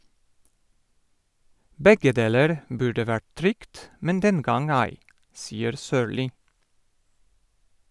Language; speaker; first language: Norwegian; non-native, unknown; Polish